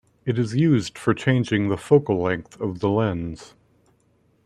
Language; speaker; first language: English; native; English